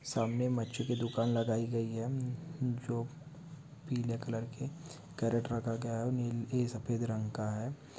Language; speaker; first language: Hindi; non-native, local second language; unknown